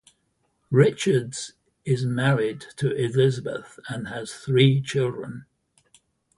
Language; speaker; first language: English; native; English